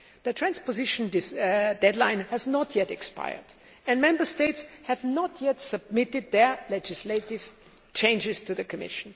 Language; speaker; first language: English; non-native, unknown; German